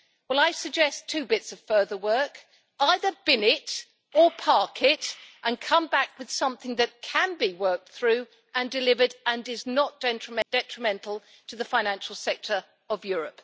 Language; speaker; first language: English; native; English